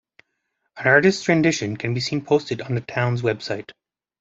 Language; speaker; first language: English; native; English